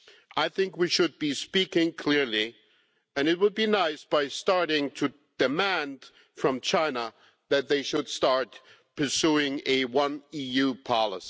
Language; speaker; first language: English; non-native, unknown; German